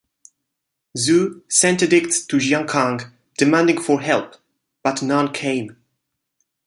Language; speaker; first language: English; non-native, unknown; Italian